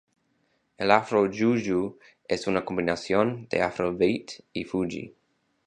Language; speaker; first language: Spanish; non-native, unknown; English